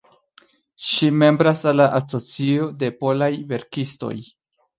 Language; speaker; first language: Esperanto; non-native, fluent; Spanish